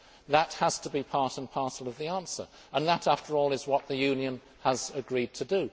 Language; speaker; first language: English; native; English